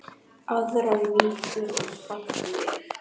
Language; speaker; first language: Icelandic; native; Icelandic